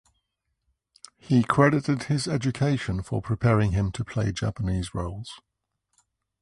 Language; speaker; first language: English; native; English